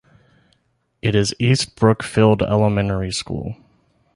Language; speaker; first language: English; native; English